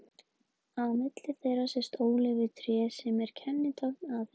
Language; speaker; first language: Icelandic; native; Icelandic